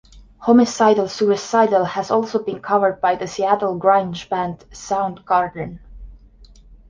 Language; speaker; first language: English; non-native, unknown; Estonian